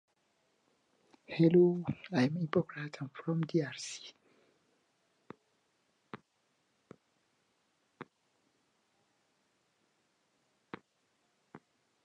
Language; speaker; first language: English; native; English